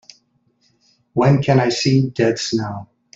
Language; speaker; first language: English; native; English